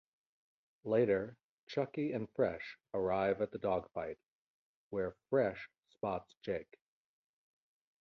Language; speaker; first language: English; native; English